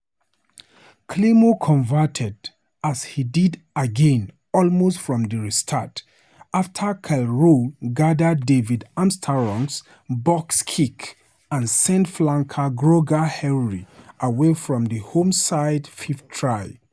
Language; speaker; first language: English; non-native, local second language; Hausa